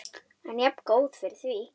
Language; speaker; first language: Icelandic; native; Icelandic